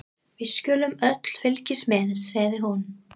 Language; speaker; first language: Icelandic; non-native, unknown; English